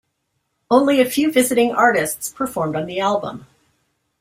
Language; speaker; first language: English; native; English